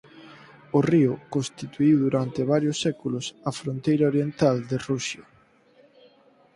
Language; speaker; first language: Galician; native; Galician